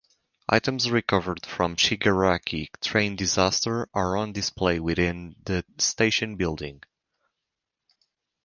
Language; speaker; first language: English; native; English